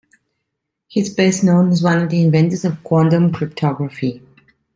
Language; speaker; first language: English; non-native, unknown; Italian